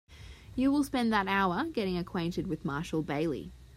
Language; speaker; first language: English; native; English